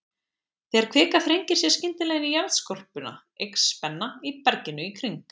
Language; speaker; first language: Icelandic; native; Icelandic